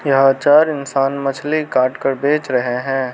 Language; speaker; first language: Hindi; non-native, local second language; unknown